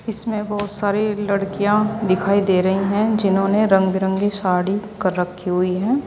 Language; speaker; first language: Hindi; native; Hindi